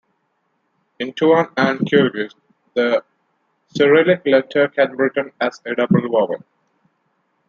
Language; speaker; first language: English; non-native, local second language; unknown